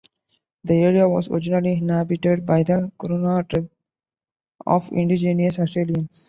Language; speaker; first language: English; non-native, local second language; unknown